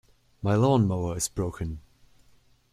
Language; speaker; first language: English; non-native, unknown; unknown